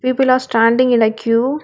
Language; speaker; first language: English; non-native, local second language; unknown